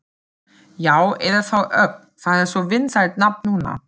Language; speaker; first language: Icelandic; non-native, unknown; German